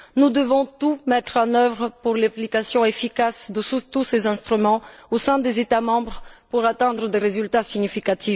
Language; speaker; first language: French; non-native, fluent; Bulgarian